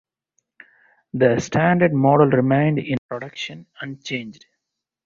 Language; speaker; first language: English; non-native, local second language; Tamil